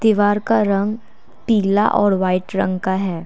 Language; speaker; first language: Hindi; non-native, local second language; Assamese